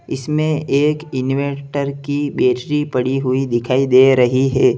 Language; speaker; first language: Hindi; native; Hindi